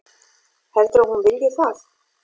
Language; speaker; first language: Icelandic; native; Icelandic